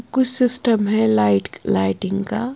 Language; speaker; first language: Hindi; non-native, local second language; Punjabi